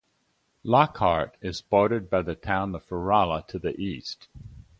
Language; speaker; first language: English; native; English